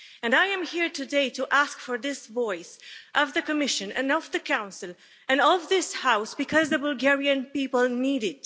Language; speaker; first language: English; non-native, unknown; Romanian